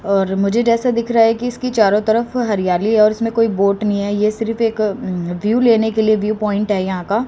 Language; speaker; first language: Hindi; native; Hindi